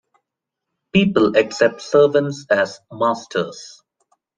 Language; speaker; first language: English; non-native, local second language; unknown